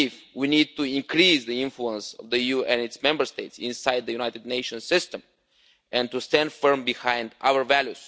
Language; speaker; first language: English; non-native, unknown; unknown